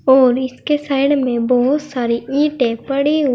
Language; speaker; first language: Hindi; native; Hindi